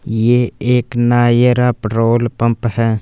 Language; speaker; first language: Hindi; non-native, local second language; Punjabi